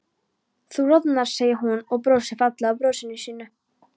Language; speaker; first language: Icelandic; non-native, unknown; Polish